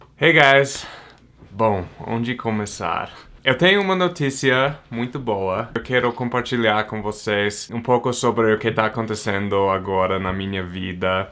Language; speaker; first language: Portuguese; non-native, fluent; English